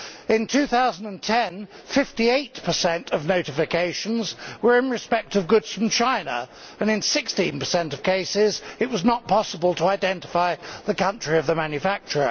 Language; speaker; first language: English; native; English